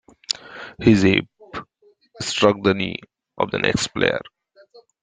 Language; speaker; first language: English; native; English